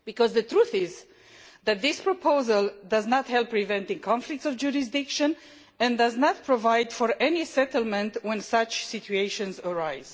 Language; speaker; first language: English; non-native, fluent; Romanian